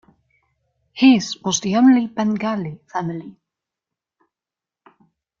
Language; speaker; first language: English; non-native, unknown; German